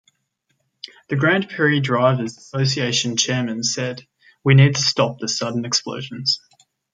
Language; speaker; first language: English; native; English